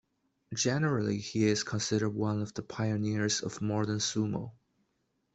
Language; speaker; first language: English; non-native, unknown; Chinese